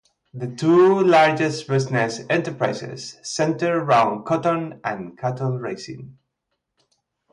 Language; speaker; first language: English; native; English